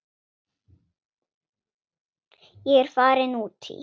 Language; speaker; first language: Icelandic; non-native, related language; Swedish